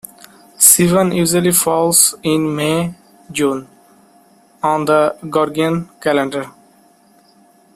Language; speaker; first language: English; non-native, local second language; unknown